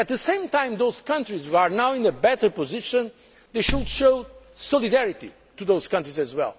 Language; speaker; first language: English; non-native, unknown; Portuguese